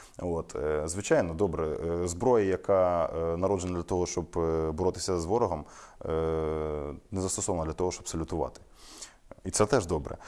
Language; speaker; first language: Ukrainian; non-native, local second language; Russian